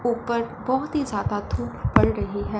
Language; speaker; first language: Hindi; non-native, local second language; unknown